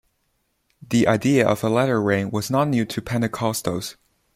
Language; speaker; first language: English; non-native, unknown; Chinese